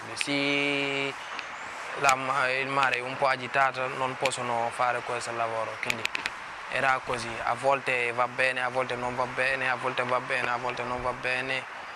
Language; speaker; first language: Italian; non-native, fluent; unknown